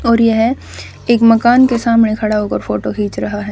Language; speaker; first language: Hindi; native; Hindi